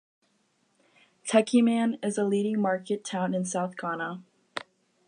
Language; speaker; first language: English; native; English